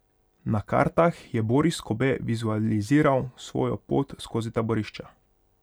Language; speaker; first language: Slovenian; non-native, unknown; Hungarian